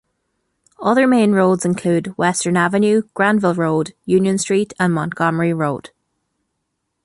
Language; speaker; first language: English; native; English